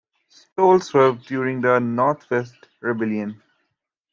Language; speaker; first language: English; native; English